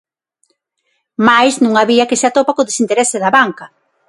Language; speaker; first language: Galician; non-native, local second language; Spanish